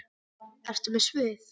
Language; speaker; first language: Icelandic; non-native, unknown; English